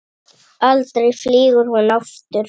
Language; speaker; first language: Icelandic; native; Icelandic